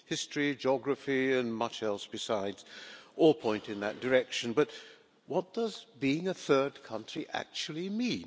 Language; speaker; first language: English; non-native, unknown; Hungarian